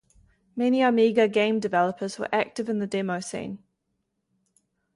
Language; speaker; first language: English; native; English